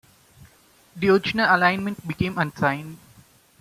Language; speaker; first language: English; non-native, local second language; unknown